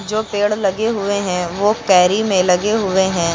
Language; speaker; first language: Hindi; native; Hindi